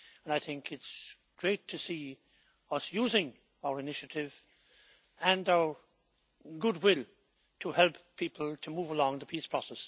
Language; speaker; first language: English; native; English